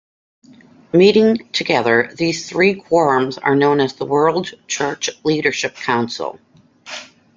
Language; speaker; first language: English; native; English